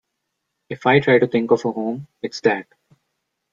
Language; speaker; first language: English; non-native, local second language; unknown